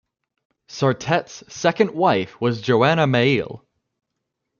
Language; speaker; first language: English; native; English